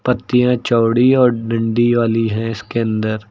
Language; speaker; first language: Hindi; native; Hindi